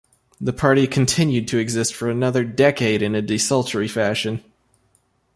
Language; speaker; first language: English; native; English